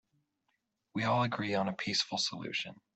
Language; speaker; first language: English; native; English